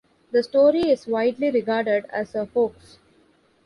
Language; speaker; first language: English; non-native, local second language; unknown